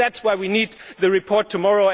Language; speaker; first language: English; non-native, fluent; German